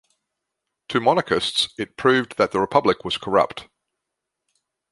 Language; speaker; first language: English; native; English